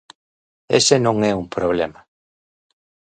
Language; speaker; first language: Galician; native; Galician